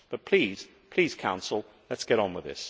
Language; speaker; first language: English; native; English